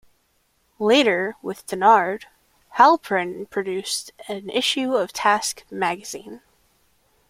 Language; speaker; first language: English; native; English